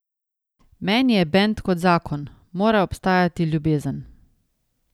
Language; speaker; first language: Slovenian; native; Slovenian